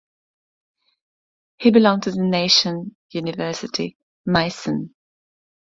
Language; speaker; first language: English; non-native, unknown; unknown